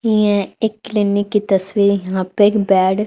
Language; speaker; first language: Hindi; native; Hindi